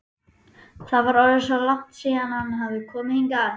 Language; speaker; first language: Icelandic; native; Icelandic